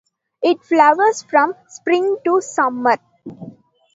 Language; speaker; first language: English; non-native, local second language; Tamil